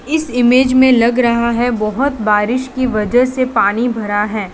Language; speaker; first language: Hindi; non-native, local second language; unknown